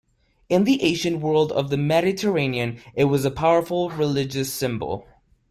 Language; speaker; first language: English; non-native, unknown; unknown